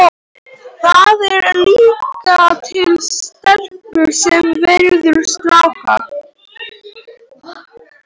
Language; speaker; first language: Icelandic; non-native, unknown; Polish